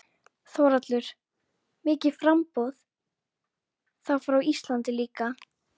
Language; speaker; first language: Icelandic; native; Icelandic